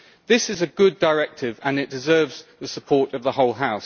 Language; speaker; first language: English; native; English